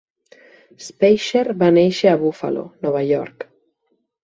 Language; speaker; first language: Catalan; native; Catalan